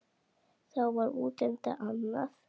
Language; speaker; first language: Icelandic; native; Icelandic